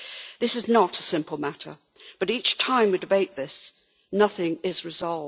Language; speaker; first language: English; native; English